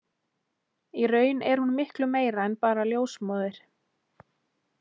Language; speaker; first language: Icelandic; native; Icelandic